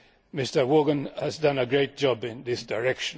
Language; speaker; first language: English; non-native, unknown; Finnish